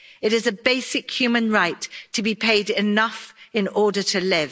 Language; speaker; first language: English; native; English